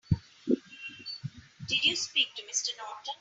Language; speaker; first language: English; non-native, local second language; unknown